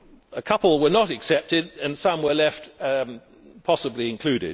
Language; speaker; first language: English; native; English